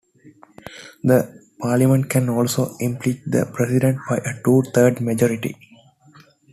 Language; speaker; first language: English; non-native, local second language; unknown